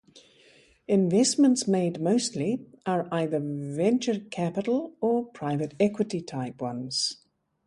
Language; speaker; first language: English; native; English